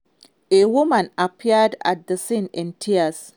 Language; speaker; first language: English; non-native, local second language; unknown